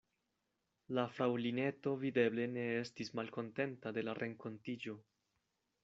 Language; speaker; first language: Esperanto; non-native, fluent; Spanish